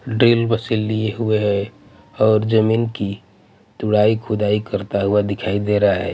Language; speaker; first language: Hindi; non-native, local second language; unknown